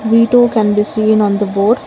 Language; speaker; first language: English; non-native, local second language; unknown